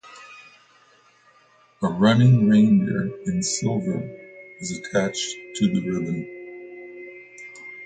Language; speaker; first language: English; native; English